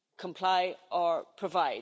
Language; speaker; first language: English; native; English